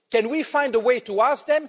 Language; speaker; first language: English; non-native, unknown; French